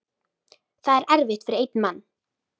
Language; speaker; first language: Icelandic; native; Icelandic